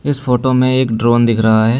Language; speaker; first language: Hindi; native; Hindi